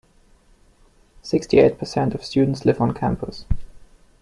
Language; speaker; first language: English; non-native, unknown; German